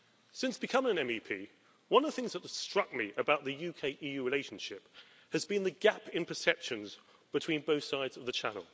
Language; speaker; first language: English; native; English